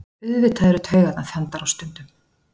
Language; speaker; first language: Icelandic; native; Icelandic